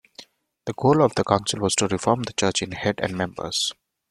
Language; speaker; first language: English; non-native, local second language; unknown